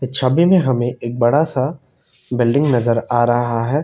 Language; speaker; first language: Hindi; non-native, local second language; Assamese